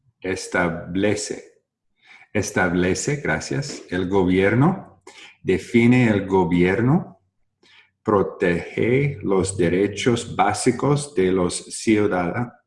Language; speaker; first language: Spanish; non-native, learner; English